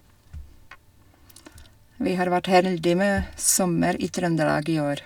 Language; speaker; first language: Norwegian; non-native, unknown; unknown